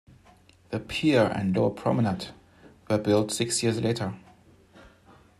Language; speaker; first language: English; non-native, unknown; German